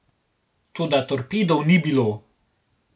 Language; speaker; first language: Slovenian; native; Slovenian